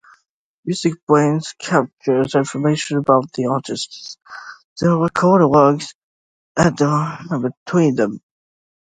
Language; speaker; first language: English; native; English